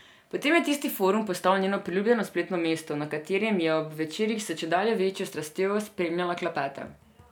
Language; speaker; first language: Slovenian; non-native, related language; Serbian